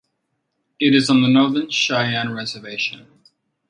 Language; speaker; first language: English; native; English